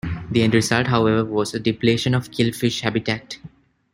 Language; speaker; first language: English; non-native, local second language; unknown